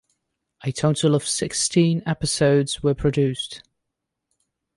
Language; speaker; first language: English; native; English